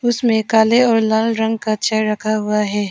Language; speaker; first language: Hindi; non-native, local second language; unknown